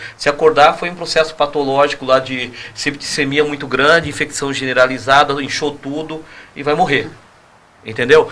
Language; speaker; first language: Portuguese; native; Portuguese